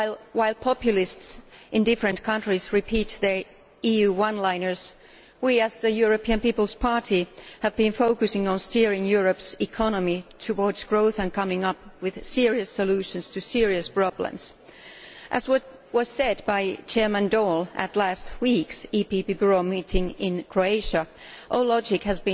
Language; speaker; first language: English; non-native, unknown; Finnish